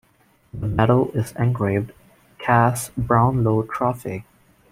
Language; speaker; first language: English; non-native, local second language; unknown